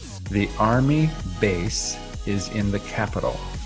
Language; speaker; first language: English; native; English